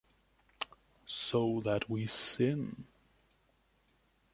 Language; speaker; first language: English; non-native, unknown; German